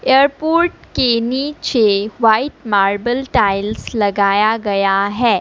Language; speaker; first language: Hindi; non-native, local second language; Assamese